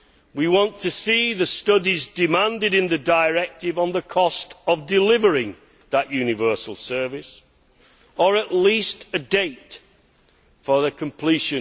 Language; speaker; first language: English; native; English